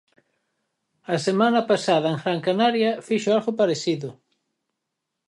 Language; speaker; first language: Galician; native; Galician